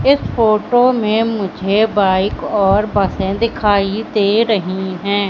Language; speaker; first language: Hindi; native; Hindi